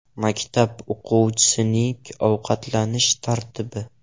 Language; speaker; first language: Uzbek; non-native, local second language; Russian